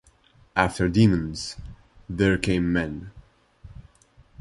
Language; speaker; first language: English; non-native, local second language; Maltese